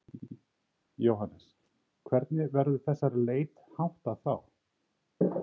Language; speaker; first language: Icelandic; native; Icelandic